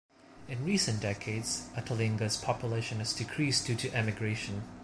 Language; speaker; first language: English; non-native, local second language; Cantonese